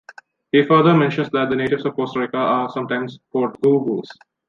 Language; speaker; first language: English; non-native, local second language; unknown